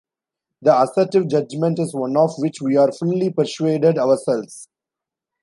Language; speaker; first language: English; non-native, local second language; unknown